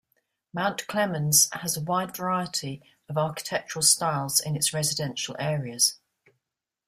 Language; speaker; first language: English; native; English